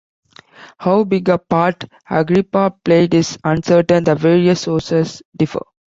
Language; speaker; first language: English; non-native, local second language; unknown